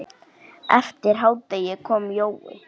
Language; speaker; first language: Icelandic; native; Icelandic